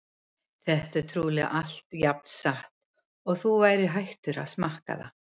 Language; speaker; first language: Icelandic; native; Icelandic